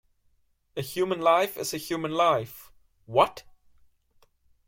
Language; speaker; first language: English; non-native, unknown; German